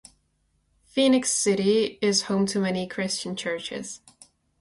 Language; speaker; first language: English; non-native, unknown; Czech